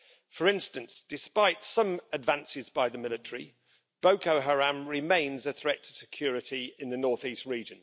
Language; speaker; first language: English; native; English